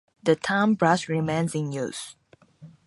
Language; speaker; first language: English; non-native, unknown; Japanese